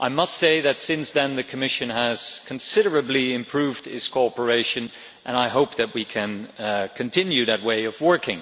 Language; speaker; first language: English; non-native, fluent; Dutch